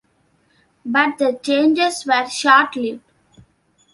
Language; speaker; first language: English; non-native, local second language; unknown